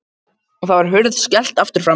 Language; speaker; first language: Icelandic; non-native, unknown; Macedonian